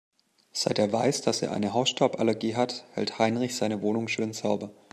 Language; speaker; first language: German; native; German